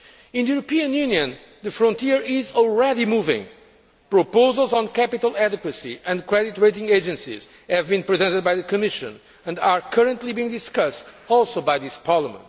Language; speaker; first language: English; non-native, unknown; Portuguese